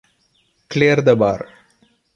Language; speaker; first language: English; non-native, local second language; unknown